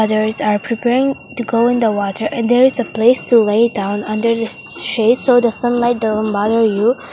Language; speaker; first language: English; non-native, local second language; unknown